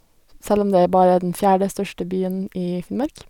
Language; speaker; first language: Norwegian; native; Norwegian